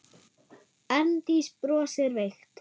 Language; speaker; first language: Icelandic; non-native, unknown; German